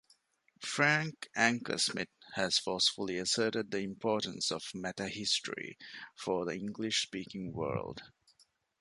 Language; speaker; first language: English; non-native, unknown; Divehi